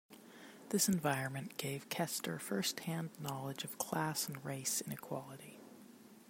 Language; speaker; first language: English; non-native, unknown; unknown